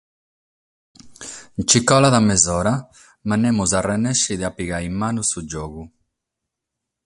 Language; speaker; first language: Sardinian; non-native, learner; Catalan